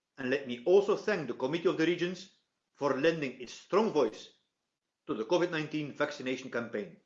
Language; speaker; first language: English; non-native, fluent; Dutch